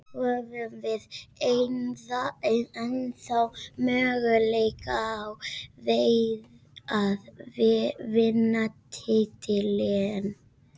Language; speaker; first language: Icelandic; non-native, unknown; Spanish